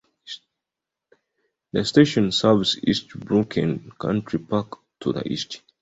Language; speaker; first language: English; non-native, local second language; Ganda